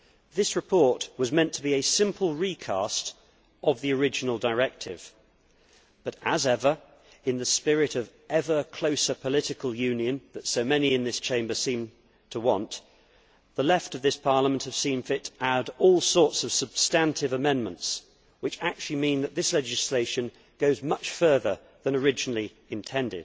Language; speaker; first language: English; native; English